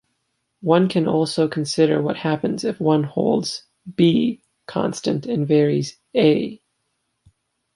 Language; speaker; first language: English; native; English